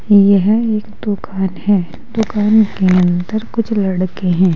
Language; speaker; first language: Hindi; native; Hindi